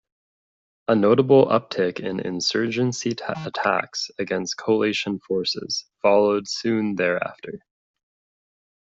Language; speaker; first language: English; native; English